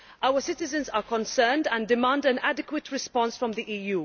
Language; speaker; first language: English; non-native, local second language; Maltese